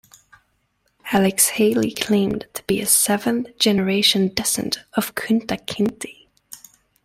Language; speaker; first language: English; native; English